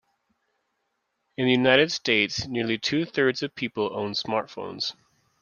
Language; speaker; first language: English; native; English